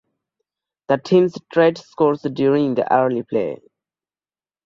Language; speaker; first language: English; non-native, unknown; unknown